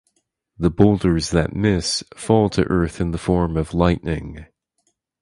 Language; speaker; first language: English; native; English